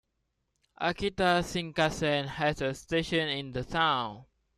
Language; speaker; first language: English; non-native, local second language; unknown